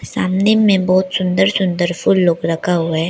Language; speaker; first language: Hindi; early bilingual, other home language; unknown